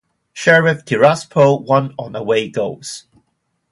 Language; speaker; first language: English; non-native, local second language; Cantonese